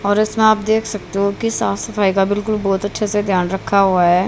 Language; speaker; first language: Hindi; native; Hindi